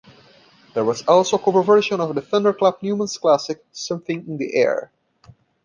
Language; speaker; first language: English; non-native, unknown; Portuguese